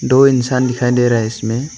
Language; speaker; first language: Hindi; non-native, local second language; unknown